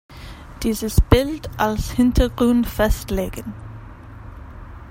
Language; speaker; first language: German; non-native, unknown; English